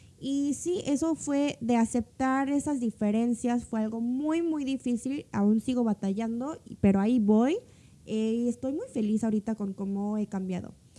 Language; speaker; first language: Spanish; early bilingual, other home language; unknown